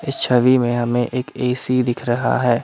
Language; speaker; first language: Hindi; non-native, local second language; Assamese